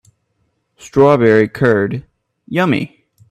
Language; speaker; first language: English; native; English